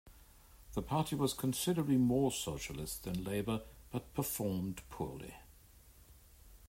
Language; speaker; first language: English; native; English